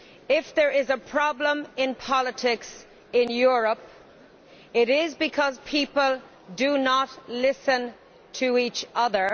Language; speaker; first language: English; native; English